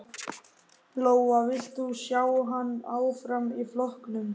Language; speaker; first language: Icelandic; native; Icelandic